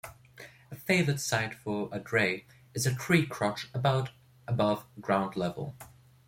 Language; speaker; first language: English; non-native, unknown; German